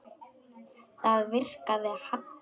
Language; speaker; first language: Icelandic; non-native, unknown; Polish